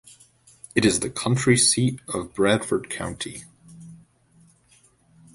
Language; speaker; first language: English; native; English